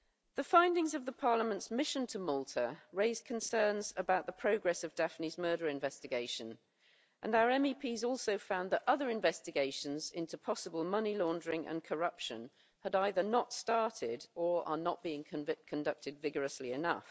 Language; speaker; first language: English; native; English